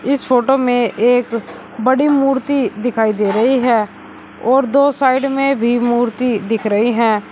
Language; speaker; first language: Hindi; native; Hindi